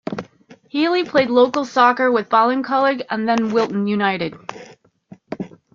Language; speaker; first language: English; native; English